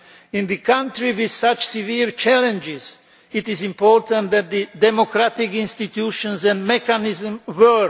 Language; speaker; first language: English; non-native, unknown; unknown